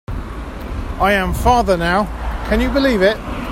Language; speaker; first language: English; native; English